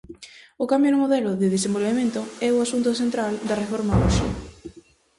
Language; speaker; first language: Galician; native; Galician